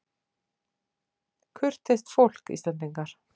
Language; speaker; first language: Icelandic; native; Icelandic